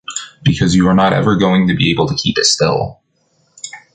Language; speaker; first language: English; native; English